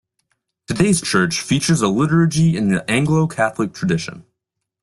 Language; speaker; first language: English; native; English